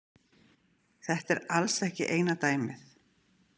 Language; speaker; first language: Icelandic; native; Icelandic